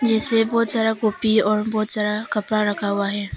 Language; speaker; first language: Hindi; non-native, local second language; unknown